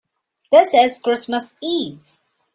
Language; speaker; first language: English; non-native, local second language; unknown